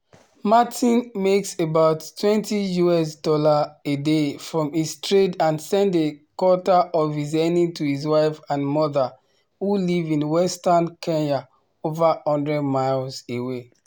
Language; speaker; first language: English; non-native, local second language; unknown